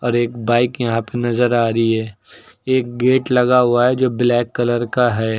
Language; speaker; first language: Hindi; native; Hindi